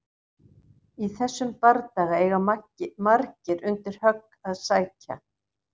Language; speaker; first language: Icelandic; native; Icelandic